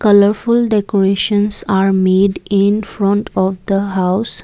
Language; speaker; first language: English; non-native, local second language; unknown